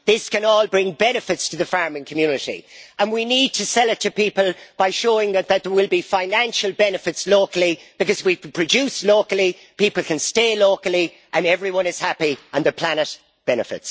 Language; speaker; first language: English; native; English